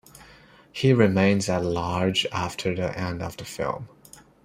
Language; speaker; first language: English; non-native, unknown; Chinese